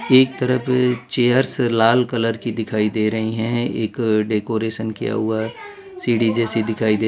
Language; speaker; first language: Hindi; non-native, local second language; Gujarati